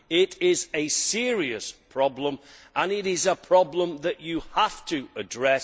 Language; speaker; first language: English; native; English